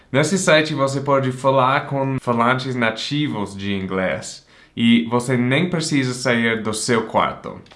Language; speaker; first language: Portuguese; non-native, fluent; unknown